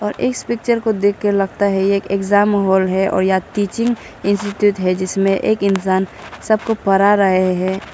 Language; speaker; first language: Hindi; non-native, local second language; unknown